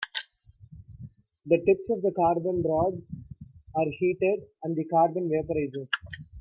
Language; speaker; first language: English; non-native, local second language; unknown